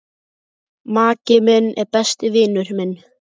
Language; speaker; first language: Icelandic; native; Icelandic